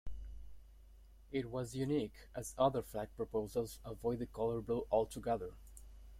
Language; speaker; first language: English; non-native, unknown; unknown